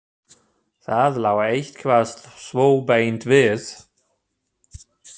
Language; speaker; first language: Icelandic; non-native, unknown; German